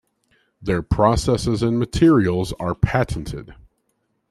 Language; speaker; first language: English; native; English